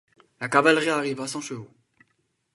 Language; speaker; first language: French; non-native, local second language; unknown